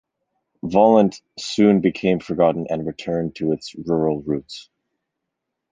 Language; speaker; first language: English; native; English